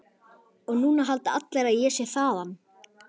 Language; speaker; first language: Icelandic; native; Icelandic